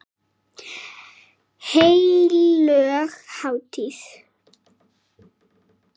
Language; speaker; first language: Icelandic; native; Icelandic